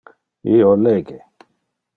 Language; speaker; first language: Interlingua; non-native, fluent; Dutch